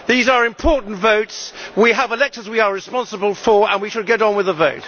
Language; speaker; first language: English; native; English